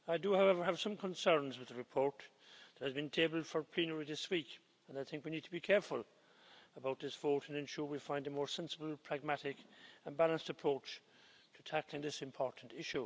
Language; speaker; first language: English; native; English